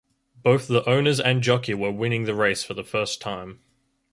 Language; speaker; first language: English; native; English